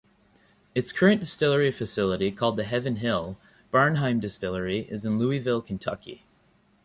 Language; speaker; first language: English; native; English